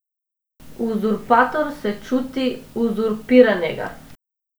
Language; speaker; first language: Slovenian; non-native, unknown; Macedonian